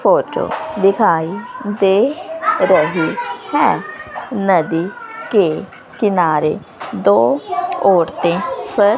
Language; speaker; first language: Hindi; native; Hindi